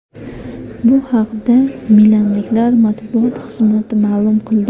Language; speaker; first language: Uzbek; native; Uzbek